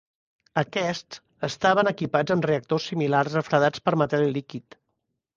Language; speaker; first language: Catalan; native; Catalan